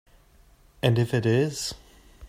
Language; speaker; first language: English; non-native, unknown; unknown